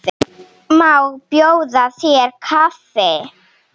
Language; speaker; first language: Icelandic; non-native, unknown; Slovenian